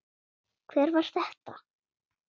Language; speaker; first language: Icelandic; non-native, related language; Swedish